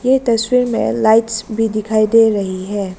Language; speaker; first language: Hindi; non-native, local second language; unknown